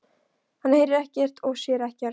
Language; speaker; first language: Icelandic; non-native, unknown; Polish